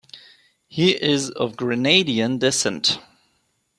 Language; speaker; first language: English; non-native, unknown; German